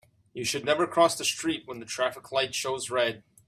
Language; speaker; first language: English; native; English